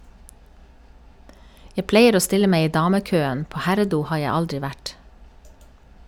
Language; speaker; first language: Norwegian; native; Norwegian